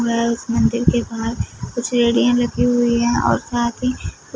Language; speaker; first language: Hindi; non-native, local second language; Punjabi